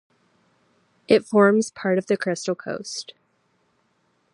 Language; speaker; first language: English; native; English